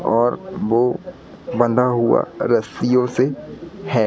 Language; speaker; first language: Hindi; native; Hindi